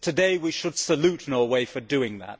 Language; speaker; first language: English; native; English